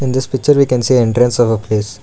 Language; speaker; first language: English; non-native, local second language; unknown